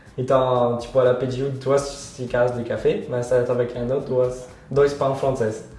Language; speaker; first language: Portuguese; non-native, fluent; French